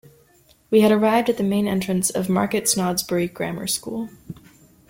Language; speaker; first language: English; native; English